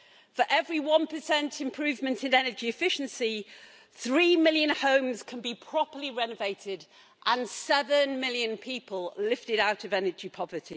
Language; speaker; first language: English; native; English